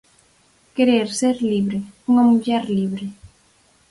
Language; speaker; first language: Galician; native; Galician